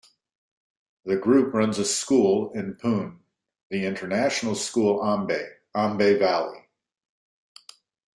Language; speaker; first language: English; native; English